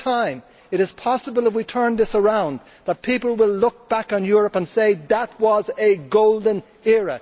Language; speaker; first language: English; native; English